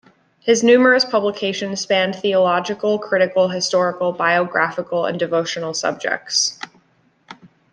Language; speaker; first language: English; native; English